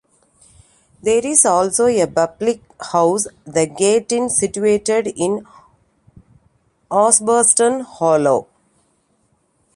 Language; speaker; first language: English; non-native, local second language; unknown